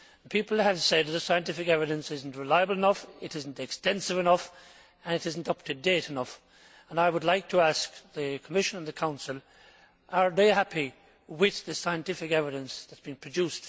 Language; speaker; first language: English; native; English